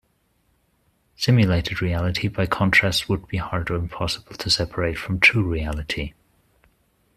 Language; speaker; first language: English; non-native, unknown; German